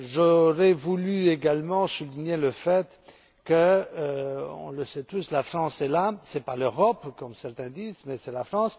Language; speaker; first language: French; non-native, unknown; Romanian